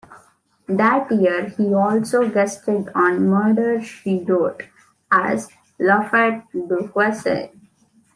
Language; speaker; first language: English; non-native, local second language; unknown